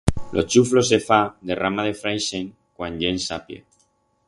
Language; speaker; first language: Aragonese; non-native, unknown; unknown